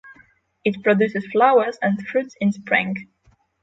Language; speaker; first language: English; non-native, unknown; Polish